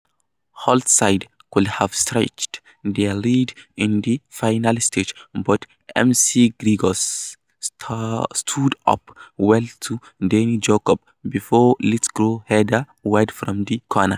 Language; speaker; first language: English; non-native, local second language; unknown